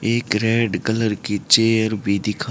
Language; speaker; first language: Hindi; native; Hindi